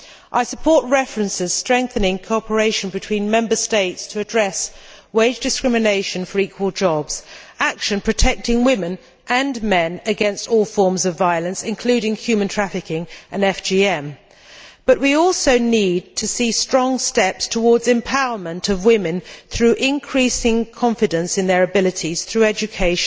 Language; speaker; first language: English; native; English